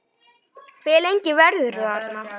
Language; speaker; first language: Icelandic; native; Icelandic